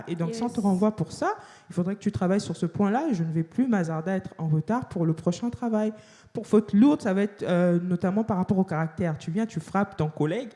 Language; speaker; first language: French; non-native, local second language; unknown